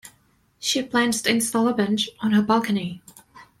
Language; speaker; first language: English; native; English